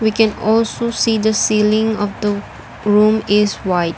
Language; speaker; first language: English; non-native, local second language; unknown